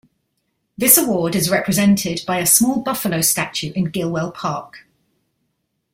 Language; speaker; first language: English; native; English